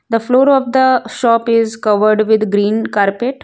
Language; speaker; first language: English; non-native, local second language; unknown